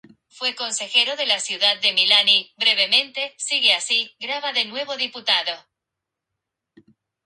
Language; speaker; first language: Spanish; non-native, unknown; Japanese